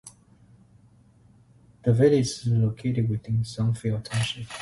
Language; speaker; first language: English; native; English